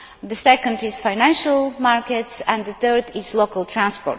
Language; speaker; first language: English; non-native, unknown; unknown